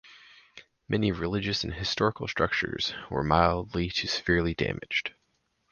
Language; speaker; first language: English; native; English